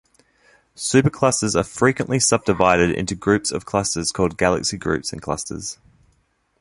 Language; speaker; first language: English; native; English